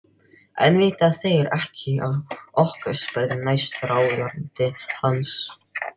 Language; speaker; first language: Icelandic; non-native, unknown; Filipino